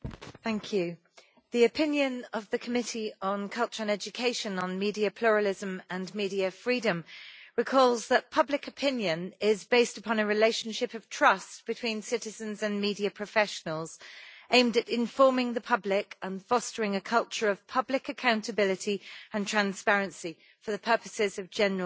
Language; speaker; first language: English; native; English